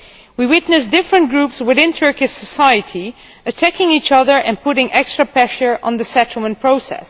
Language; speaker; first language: English; non-native, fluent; Dutch